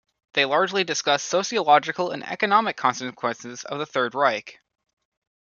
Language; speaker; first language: English; native; English